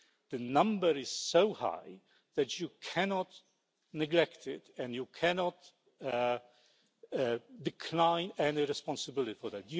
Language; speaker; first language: English; non-native, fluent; Polish